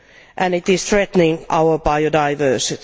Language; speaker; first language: English; non-native, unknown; Finnish